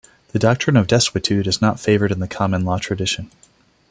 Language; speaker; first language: English; non-native, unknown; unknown